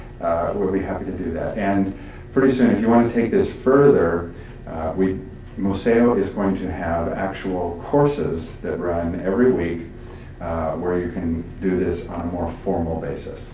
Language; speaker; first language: English; native; English